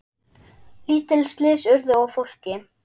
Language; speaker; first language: Icelandic; non-native, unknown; German